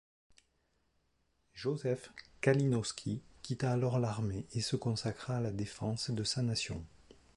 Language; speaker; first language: French; native; French